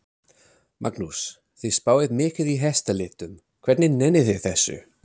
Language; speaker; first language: Icelandic; non-native, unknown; English